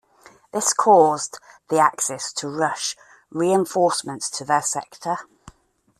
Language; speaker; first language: English; native; English